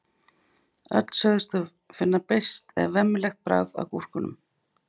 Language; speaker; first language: Icelandic; native; Icelandic